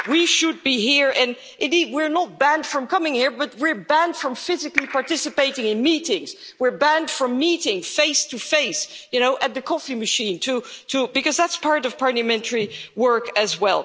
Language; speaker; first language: English; non-native, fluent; Dutch